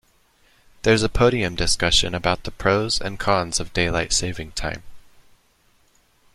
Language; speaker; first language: English; native; English